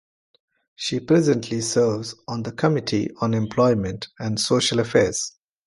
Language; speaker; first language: English; non-native, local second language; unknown